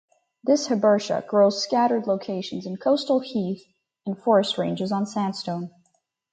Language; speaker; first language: English; native; English